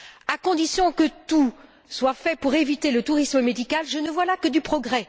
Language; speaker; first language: French; native; French